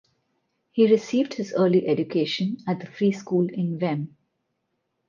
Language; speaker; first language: English; non-native, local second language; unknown